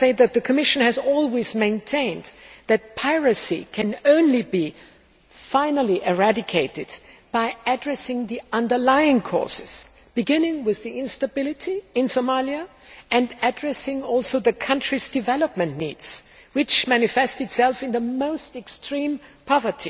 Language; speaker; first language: English; non-native, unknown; German